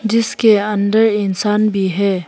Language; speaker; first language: Hindi; non-native, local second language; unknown